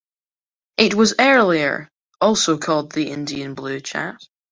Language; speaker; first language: English; native; English